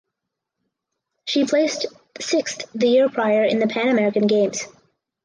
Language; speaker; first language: English; native; English